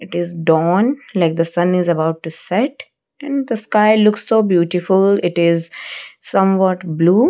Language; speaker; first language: English; non-native, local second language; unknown